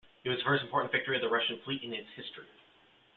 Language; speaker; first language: English; native; English